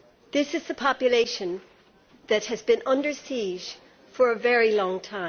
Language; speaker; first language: English; native; English